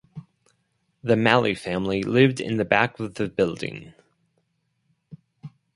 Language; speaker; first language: English; non-native, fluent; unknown